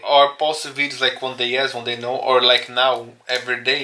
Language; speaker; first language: English; non-native, learner; Portuguese